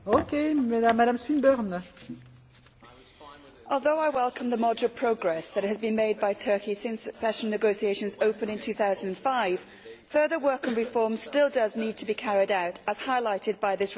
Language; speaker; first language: English; native; English